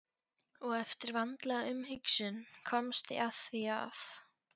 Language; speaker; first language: Icelandic; non-native, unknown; Polish